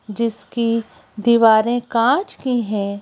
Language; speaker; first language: Hindi; native; Hindi